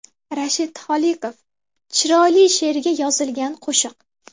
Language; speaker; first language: Uzbek; native; Uzbek